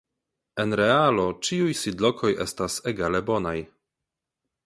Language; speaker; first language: Esperanto; non-native, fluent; Polish